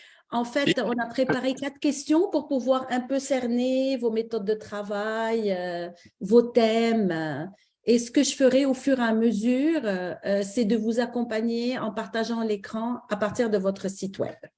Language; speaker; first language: French; native; French